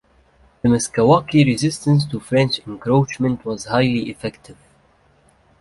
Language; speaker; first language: English; native; English